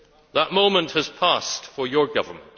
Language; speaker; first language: English; native; English